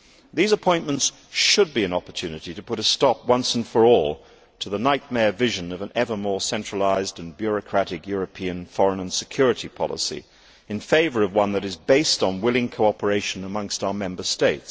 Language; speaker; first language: English; native; English